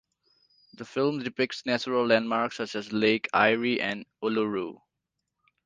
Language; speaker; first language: English; non-native, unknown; Nepali